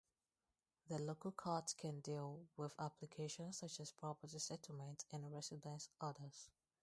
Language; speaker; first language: English; non-native, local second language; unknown